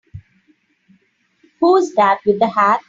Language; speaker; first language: English; non-native, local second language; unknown